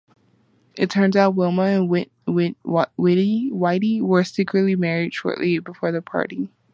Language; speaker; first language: English; native; English